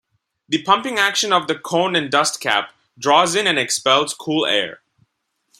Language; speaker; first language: English; non-native, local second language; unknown